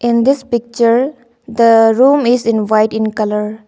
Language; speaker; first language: English; non-native, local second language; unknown